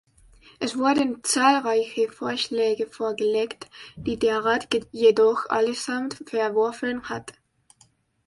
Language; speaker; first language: German; non-native, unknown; Spanish